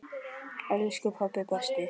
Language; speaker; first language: Icelandic; native; Icelandic